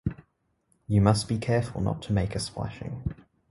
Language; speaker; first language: English; native; English